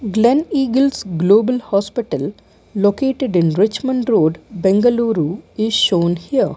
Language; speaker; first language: English; non-native, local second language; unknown